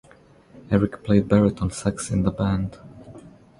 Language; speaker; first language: English; non-native, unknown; Croatian